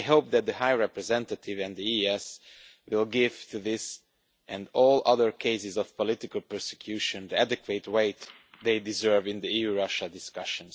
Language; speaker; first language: English; non-native, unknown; Romanian